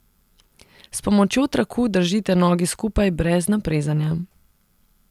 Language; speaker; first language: Slovenian; non-native, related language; Serbian